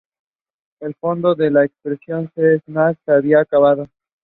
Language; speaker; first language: English; non-native, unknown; Spanish